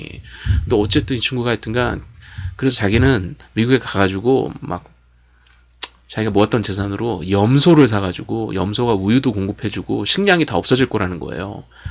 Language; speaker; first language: Korean; native; Korean